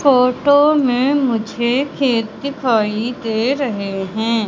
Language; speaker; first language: Hindi; native; Hindi